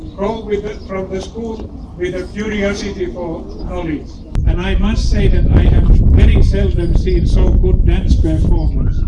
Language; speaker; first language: English; non-native, fluent; Finnish